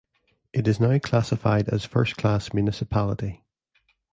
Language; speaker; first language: English; native; English